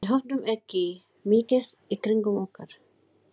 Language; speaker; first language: Icelandic; non-native, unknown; Filipino